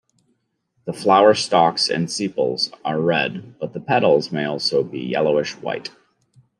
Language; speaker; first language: English; native; English